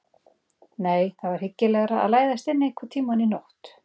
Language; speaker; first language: Icelandic; native; Icelandic